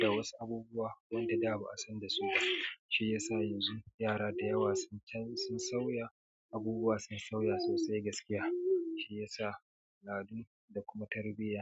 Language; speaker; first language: Hausa; native; Hausa